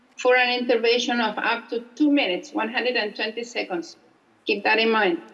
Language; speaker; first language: English; non-native, fluent; Spanish